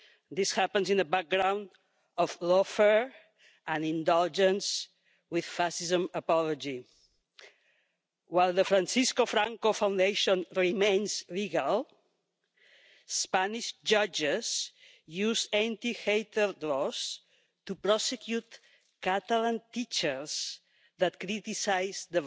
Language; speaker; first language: English; non-native, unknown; Catalan